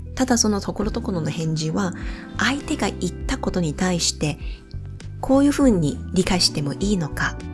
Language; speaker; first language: Japanese; non-native, fluent; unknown